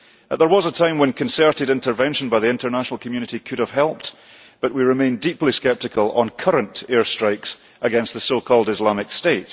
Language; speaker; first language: English; early bilingual, heritage; English